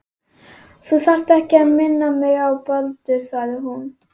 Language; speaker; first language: Icelandic; native; Icelandic